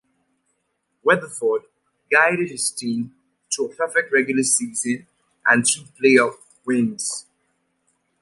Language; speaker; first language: English; native; English